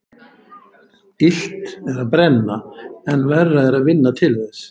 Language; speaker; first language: Icelandic; native; Icelandic